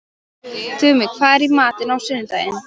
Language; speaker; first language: Icelandic; non-native, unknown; Polish